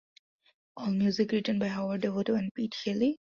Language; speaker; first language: English; non-native, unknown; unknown